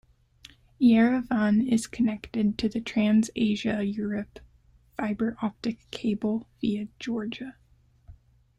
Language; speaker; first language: English; native; English